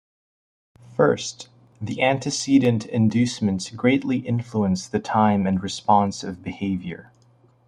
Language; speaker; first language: English; native; English